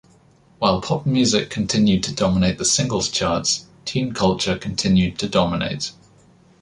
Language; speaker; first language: English; native; English